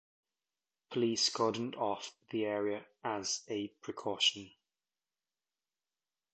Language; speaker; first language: English; native; English